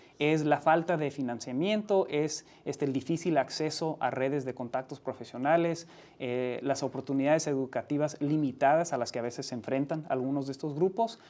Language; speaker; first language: Spanish; early bilingual, heritage; Spanish